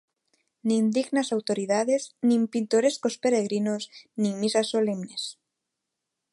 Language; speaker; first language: Galician; non-native, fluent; Spanish